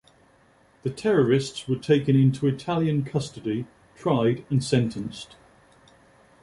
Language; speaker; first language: English; native; English